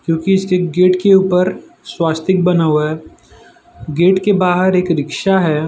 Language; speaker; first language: Hindi; non-native, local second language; Gujarati